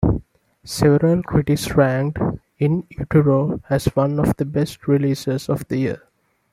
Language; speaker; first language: English; non-native, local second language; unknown